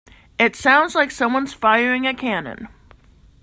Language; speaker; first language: English; native; English